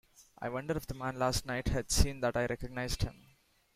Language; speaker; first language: English; non-native, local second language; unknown